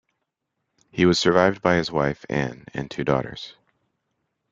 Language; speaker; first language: English; native; English